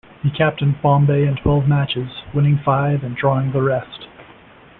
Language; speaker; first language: English; native; English